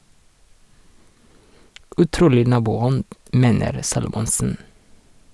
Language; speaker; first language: Norwegian; non-native, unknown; Rundi